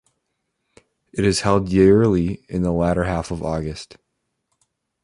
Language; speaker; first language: English; native; English